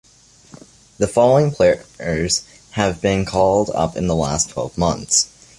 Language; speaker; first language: English; native; English